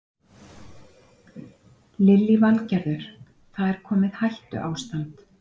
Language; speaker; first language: Icelandic; native; Icelandic